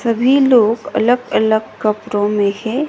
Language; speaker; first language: Hindi; non-native, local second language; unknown